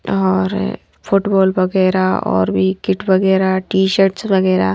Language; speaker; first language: Hindi; native; Hindi